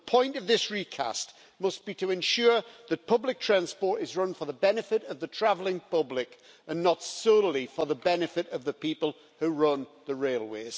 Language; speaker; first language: English; native; English